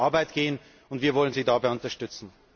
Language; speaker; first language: German; native; German